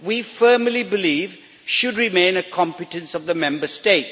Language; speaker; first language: English; native; English